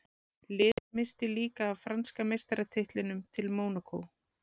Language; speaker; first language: Icelandic; native; Icelandic